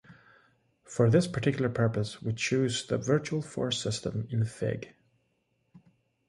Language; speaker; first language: English; native; English